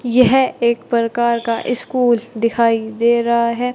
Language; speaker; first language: Hindi; native; Hindi